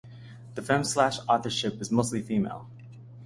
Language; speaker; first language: English; native; English